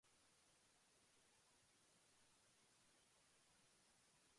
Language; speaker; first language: English; non-native, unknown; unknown